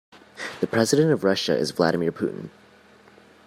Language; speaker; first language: English; native; English